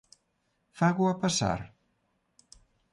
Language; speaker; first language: Galician; non-native, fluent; Spanish